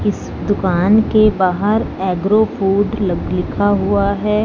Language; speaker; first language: Hindi; non-native, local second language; Punjabi